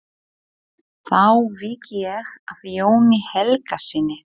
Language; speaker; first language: Icelandic; non-native, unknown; Polish